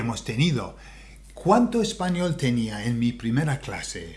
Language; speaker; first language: Spanish; non-native, fluent; English